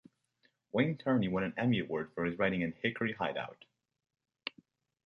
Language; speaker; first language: English; native; English